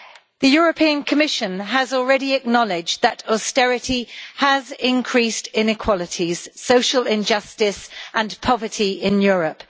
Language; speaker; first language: English; native; English